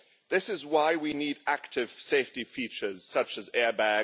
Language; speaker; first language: English; non-native, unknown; German